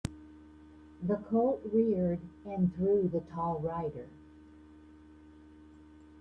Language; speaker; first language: English; native; English